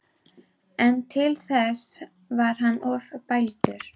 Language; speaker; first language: Icelandic; native; Icelandic